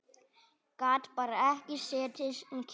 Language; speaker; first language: Icelandic; native; Icelandic